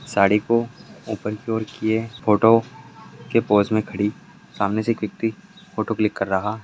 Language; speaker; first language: Hindi; non-native, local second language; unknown